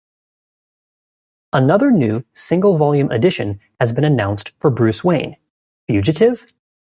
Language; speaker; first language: English; native; English